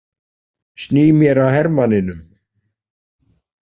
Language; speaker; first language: Icelandic; native; Icelandic